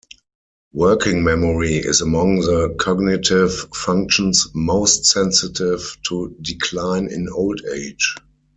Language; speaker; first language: English; non-native, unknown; German